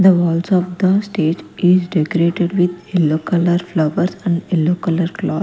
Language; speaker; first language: English; non-native, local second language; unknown